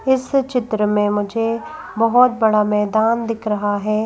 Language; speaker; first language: Hindi; native; Hindi